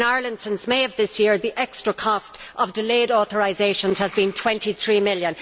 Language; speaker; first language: English; native; English